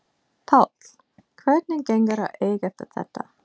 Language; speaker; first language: Icelandic; non-native, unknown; English